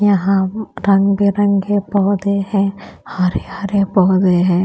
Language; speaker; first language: Hindi; non-native, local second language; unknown